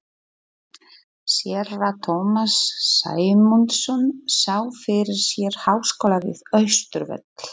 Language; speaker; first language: Icelandic; non-native, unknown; Polish